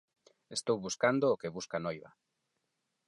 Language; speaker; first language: Galician; non-native, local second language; Spanish